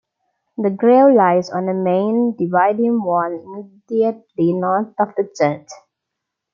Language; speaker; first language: English; non-native, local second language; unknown